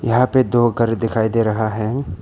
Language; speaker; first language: Hindi; non-native, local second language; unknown